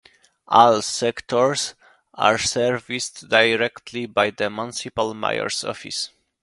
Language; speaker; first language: English; non-native, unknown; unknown